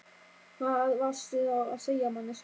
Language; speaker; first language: Icelandic; non-native, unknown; German